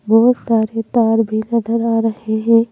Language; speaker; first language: Hindi; native; Hindi